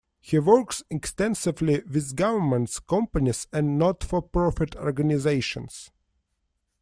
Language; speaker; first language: English; non-native, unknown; Russian